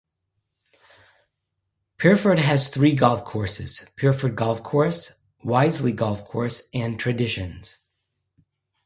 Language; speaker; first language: English; native; English